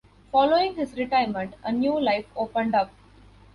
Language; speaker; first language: English; non-native, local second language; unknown